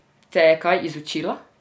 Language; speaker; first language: Slovenian; non-native, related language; Serbian